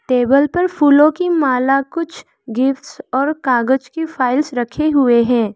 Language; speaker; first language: Hindi; early bilingual, other home language; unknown